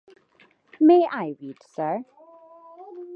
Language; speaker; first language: English; native; English